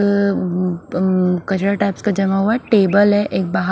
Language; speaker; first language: Hindi; native; Hindi